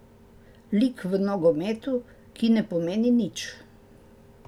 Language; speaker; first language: Slovenian; native; Slovenian